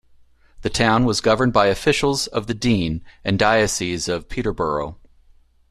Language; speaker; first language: English; native; English